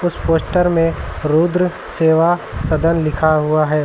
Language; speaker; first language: Hindi; native; Hindi